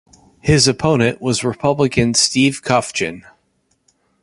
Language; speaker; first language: English; native; English